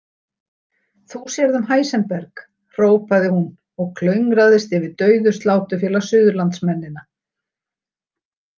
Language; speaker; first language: Icelandic; native; Icelandic